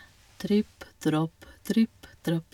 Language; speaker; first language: Norwegian; non-native, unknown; Hungarian